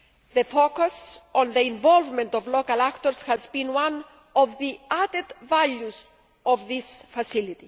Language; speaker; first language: English; non-native, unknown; Greek